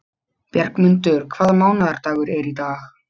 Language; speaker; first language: Icelandic; non-native, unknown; Polish